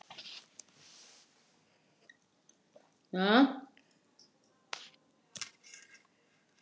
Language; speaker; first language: Icelandic; non-native, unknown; Polish